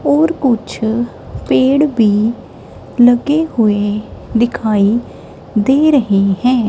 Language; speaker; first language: Hindi; non-native, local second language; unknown